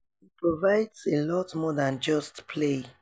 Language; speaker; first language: English; non-native, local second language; Yoruba